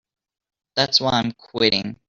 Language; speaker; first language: English; native; English